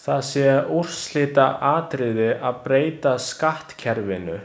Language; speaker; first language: Icelandic; non-native, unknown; Chinese